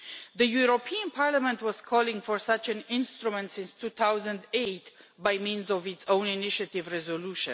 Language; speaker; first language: English; non-native, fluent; Romanian